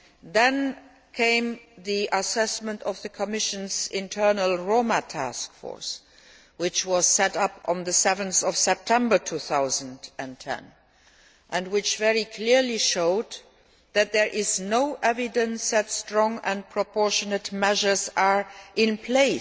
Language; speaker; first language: English; non-native, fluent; Luxembourgish